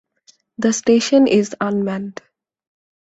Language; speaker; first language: English; non-native, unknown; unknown